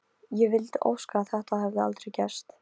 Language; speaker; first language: Icelandic; non-native, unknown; Polish